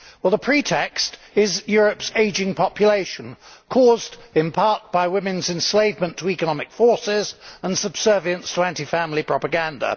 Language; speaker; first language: English; native; English